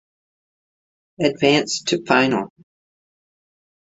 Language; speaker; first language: English; native; English